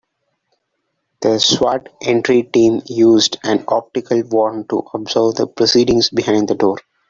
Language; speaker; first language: English; non-native, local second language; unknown